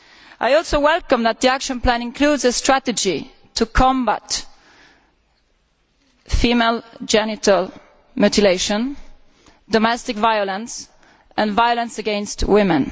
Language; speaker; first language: English; non-native, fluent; Italian